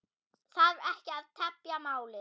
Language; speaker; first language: Icelandic; non-native, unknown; German